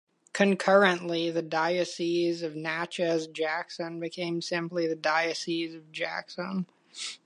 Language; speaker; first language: English; native; English